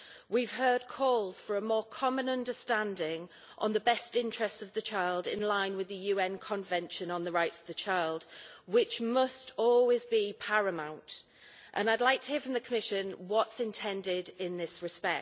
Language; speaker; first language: English; native; English